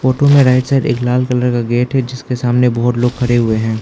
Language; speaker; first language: Hindi; non-native, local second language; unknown